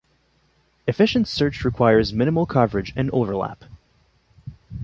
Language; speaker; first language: English; non-native, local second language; French